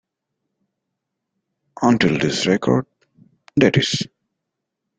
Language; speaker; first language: English; native; English